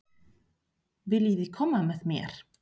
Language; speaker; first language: Icelandic; non-native, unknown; Spanish